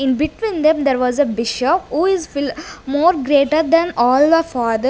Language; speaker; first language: English; non-native, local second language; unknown